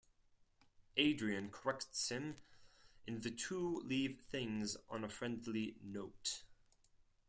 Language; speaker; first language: English; non-native, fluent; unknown